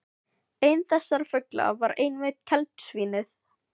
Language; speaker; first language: Icelandic; non-native, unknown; Filipino